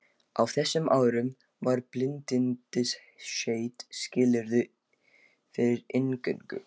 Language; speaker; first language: Icelandic; non-native, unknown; Lithuanian